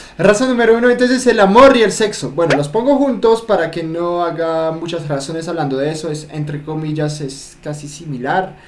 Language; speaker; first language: Spanish; non-native, fluent; French